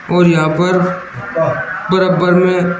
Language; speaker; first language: Hindi; native; Hindi